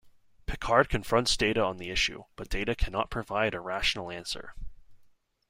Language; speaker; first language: English; native; English